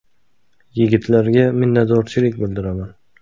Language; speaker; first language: Uzbek; native; Uzbek